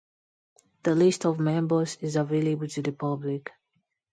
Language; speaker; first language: English; non-native, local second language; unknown